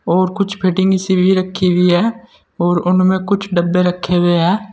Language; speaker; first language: Hindi; native; Hindi